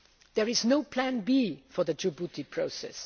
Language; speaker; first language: English; non-native, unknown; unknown